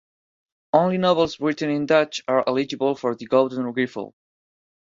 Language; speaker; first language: English; non-native, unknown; Spanish